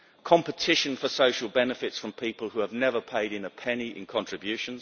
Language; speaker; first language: English; native; English